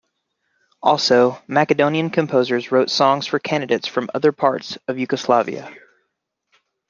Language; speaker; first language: English; native; English